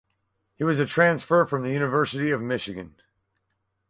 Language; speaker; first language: English; native; English